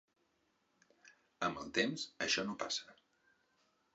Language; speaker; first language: Catalan; native; Catalan